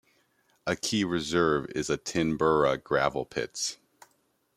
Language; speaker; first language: English; native; English